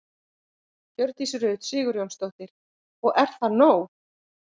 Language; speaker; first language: Icelandic; native; Icelandic